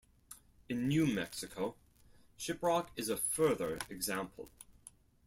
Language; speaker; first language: English; non-native, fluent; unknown